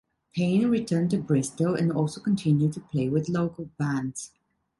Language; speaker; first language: English; non-native, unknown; Italian